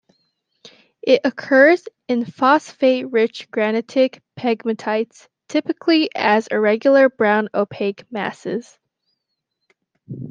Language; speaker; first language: English; native; English